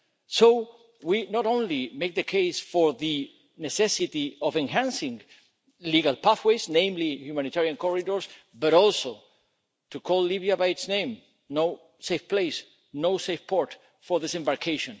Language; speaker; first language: English; non-native, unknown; Spanish